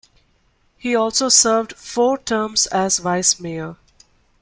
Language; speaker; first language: English; non-native, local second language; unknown